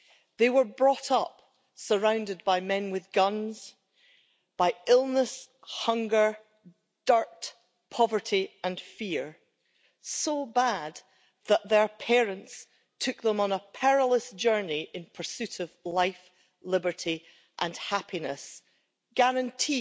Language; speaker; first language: English; native; English